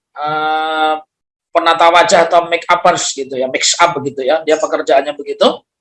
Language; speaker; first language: Indonesian; non-native, local second language; Javanese